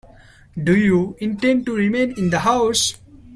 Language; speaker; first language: English; non-native, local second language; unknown